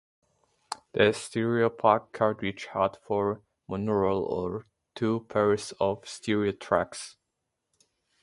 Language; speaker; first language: English; native; English